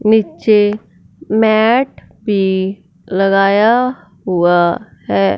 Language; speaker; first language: Hindi; non-native, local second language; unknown